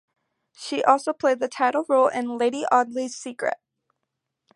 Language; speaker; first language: English; native; English